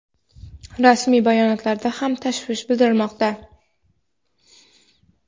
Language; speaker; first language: Uzbek; non-native, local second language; Kara-Kalpak